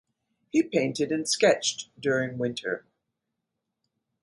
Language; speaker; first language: English; native; English